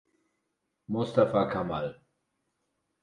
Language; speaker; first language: English; non-native, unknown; German